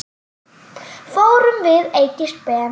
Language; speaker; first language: Icelandic; native; Icelandic